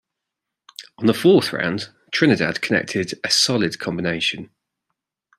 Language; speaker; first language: English; native; English